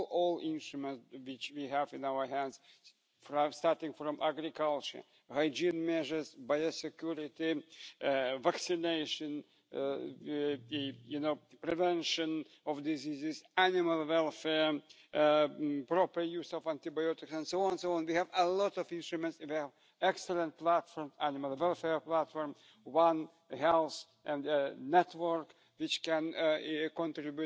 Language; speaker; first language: English; non-native, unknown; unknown